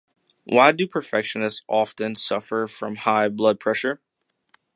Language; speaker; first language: English; native; English